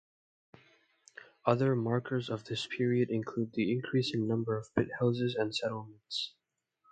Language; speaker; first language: English; non-native, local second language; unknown